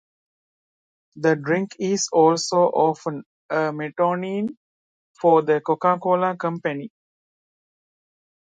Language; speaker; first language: English; non-native, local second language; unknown